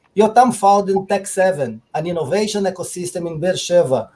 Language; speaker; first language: English; non-native, fluent; Portuguese